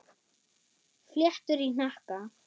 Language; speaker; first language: Icelandic; non-native, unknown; German